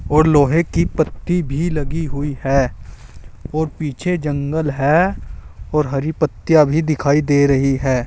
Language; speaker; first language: Hindi; native; Hindi